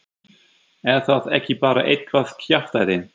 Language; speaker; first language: Icelandic; non-native, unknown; German